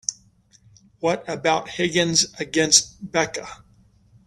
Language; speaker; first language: English; native; English